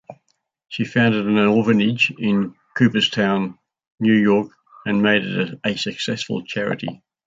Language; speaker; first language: English; native; English